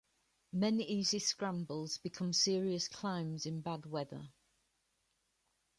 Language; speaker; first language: English; native; English